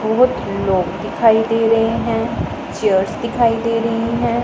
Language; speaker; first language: Hindi; non-native, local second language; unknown